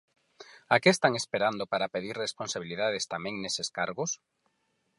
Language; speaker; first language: Galician; non-native, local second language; Spanish